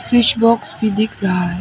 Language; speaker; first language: Hindi; non-native, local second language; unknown